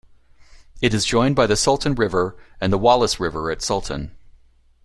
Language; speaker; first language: English; native; English